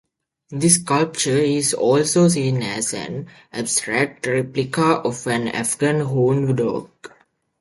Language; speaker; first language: English; native; English